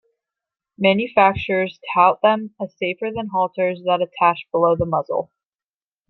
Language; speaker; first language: English; native; English